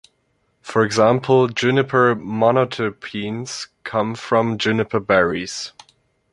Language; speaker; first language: English; non-native, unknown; German